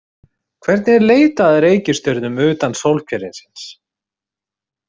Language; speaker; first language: Icelandic; native; Icelandic